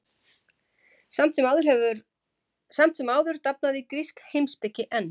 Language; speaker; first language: Icelandic; native; Icelandic